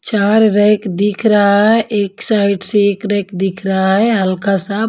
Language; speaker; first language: Hindi; non-native, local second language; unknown